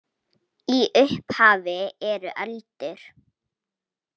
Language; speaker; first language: Icelandic; non-native, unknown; Polish